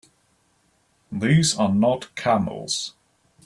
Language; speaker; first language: English; native; English